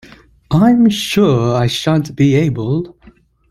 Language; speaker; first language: English; native; English